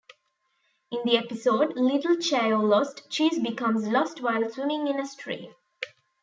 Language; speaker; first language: English; non-native, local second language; Tamil